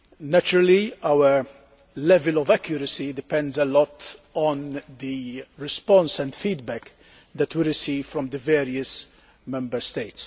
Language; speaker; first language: English; non-native, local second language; Maltese